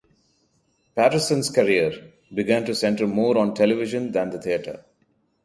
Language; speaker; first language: English; non-native, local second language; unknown